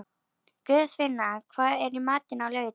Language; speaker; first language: Icelandic; native; Icelandic